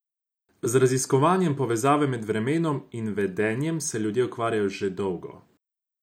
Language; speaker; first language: Slovenian; non-native, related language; Croatian